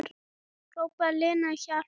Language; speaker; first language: Icelandic; native; Icelandic